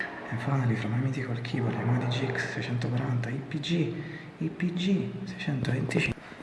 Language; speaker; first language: English; non-native, learner; Italian